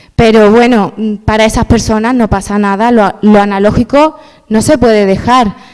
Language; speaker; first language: Spanish; native; Spanish